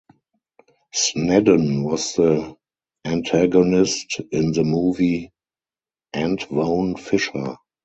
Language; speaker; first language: English; non-native, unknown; German